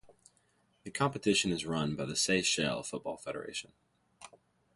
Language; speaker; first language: English; native; English